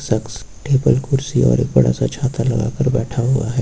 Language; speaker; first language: Hindi; native; Hindi